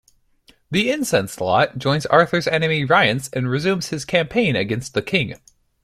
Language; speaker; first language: English; native; English